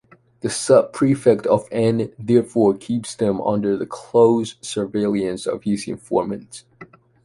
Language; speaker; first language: English; non-native, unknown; Chinese